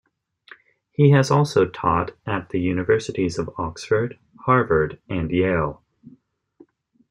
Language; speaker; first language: English; native; English